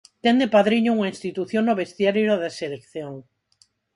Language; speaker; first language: Galician; non-native, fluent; Spanish